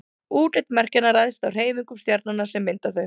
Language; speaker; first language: Icelandic; native; Icelandic